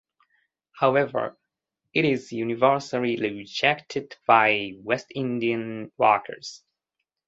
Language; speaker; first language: English; non-native, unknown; Japanese